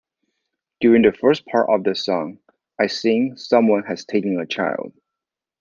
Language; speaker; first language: English; non-native, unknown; Chinese